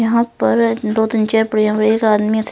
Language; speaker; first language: Hindi; non-native, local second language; Punjabi